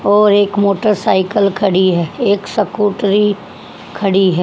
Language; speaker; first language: Hindi; native; Hindi